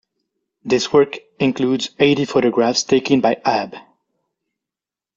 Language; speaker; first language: English; non-native, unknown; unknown